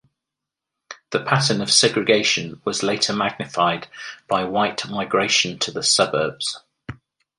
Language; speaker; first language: English; native; English